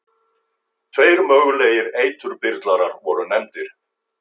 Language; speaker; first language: Icelandic; native; Icelandic